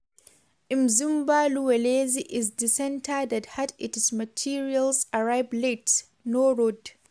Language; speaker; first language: English; non-native, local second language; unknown